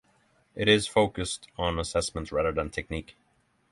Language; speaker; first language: English; non-native, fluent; Norwegian